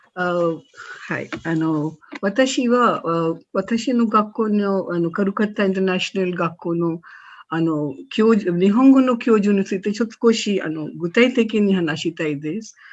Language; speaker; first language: Japanese; non-native, fluent; Hindi